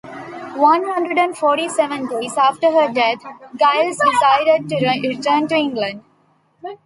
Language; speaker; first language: English; non-native, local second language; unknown